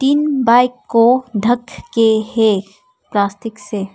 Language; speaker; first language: Hindi; non-native, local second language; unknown